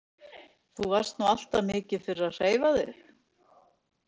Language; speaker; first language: Icelandic; native; Icelandic